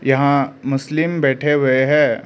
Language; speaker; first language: Hindi; non-native, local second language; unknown